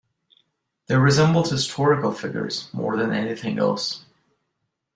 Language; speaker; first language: English; non-native, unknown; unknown